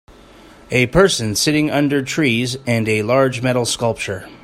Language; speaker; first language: English; native; English